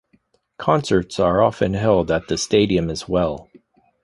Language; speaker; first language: English; native; English